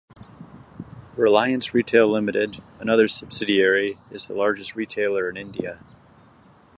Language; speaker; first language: English; native; English